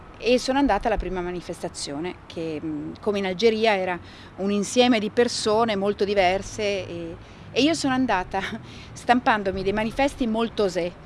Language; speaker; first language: Italian; non-native, fluent; Kabyle